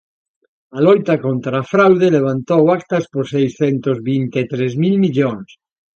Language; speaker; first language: Galician; native; Galician